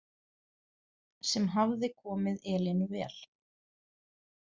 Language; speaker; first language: Icelandic; non-native, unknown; Portuguese